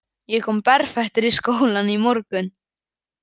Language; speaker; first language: Icelandic; native; Icelandic